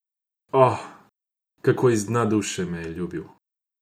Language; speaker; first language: Slovenian; non-native, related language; Croatian